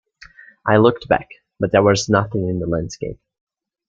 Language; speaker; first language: English; native; English